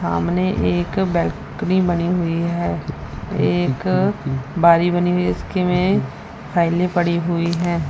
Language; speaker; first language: Hindi; non-native, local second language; Punjabi